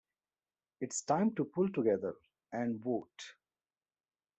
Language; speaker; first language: English; non-native, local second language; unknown